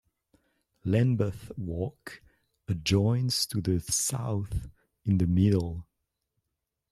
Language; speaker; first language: English; non-native, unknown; French